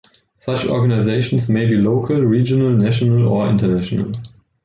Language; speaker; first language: English; non-native, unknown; German